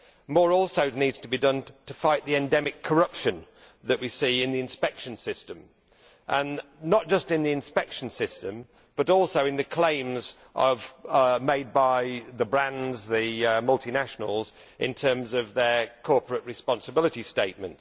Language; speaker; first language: English; native; English